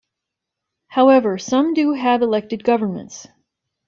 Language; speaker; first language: English; native; English